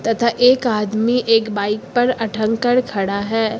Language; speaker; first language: Hindi; native; Hindi